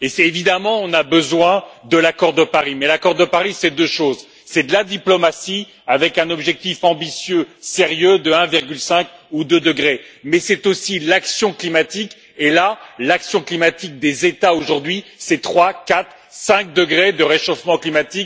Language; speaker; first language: French; native; French